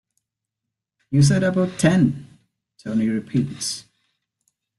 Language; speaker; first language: English; non-native, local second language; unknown